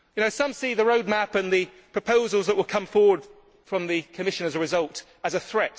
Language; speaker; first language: English; native; English